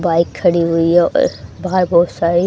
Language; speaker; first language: Hindi; native; Hindi